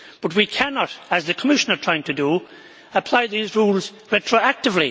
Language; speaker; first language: English; native; English